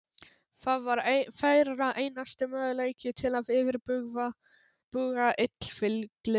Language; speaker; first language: Icelandic; non-native, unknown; Polish